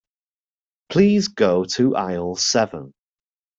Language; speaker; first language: English; native; English